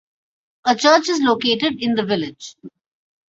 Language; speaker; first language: English; non-native, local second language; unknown